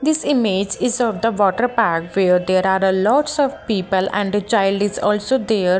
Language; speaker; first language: English; non-native, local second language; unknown